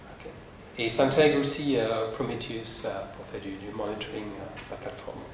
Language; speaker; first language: French; non-native, fluent; English